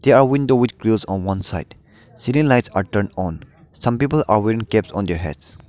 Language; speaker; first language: English; non-native, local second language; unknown